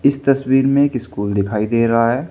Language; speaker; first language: Hindi; native; Hindi